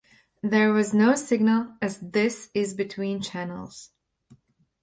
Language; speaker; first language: English; non-native, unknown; Latvian